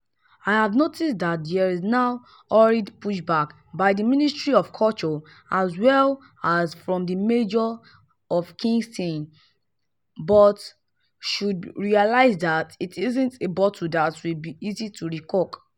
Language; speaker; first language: English; non-native, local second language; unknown